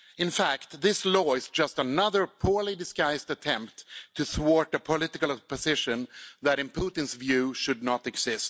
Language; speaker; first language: English; non-native, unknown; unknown